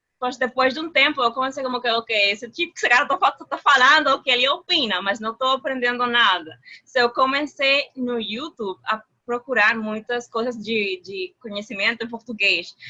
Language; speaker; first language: Portuguese; non-native, related language; Spanish